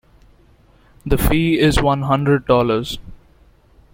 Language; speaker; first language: English; non-native, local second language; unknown